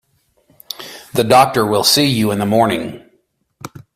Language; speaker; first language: English; native; English